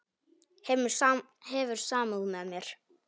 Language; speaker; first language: Icelandic; non-native, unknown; Polish